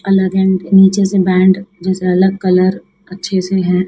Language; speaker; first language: Hindi; native; Hindi